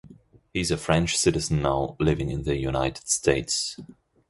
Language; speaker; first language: English; non-native, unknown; German